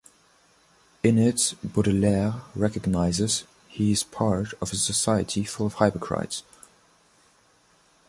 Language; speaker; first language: English; non-native, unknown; German